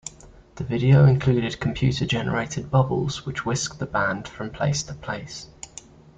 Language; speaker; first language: English; native; English